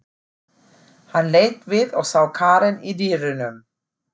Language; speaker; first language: Icelandic; non-native, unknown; German